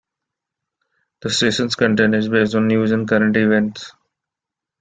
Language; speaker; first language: English; non-native, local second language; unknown